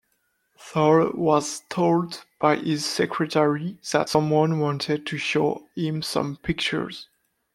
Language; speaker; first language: English; non-native, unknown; French